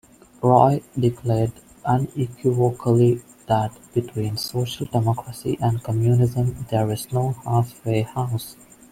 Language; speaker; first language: English; non-native, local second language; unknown